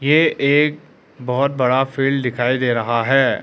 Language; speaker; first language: Hindi; early bilingual, other home language; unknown